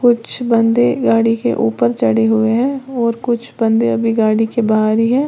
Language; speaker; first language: Hindi; native; Hindi